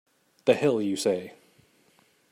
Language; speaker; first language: English; native; English